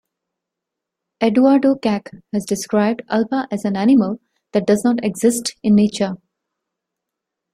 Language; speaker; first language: English; non-native, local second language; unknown